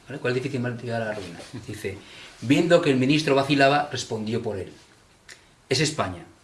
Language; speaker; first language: Spanish; native; Spanish